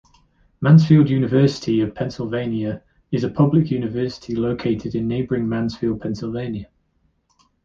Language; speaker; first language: English; native; English